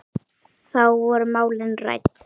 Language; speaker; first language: Icelandic; native; Icelandic